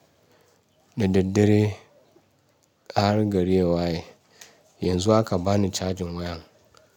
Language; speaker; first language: Hausa; non-native, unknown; Yoruba